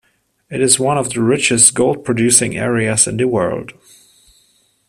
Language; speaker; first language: English; non-native, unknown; German